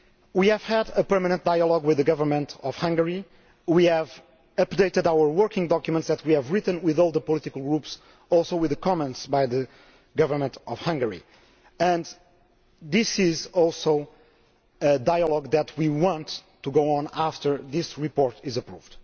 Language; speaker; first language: English; non-native, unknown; Portuguese